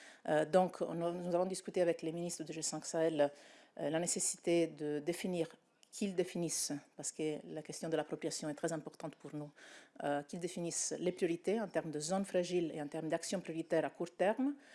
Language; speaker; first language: French; non-native, related language; Italian